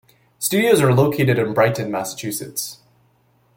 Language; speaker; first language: English; native; English